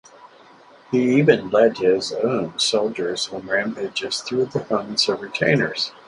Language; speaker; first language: English; native; English